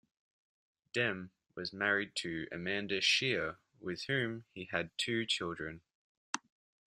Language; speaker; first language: English; native; English